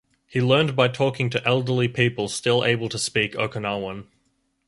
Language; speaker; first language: English; native; English